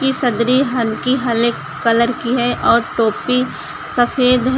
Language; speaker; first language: Hindi; native; Hindi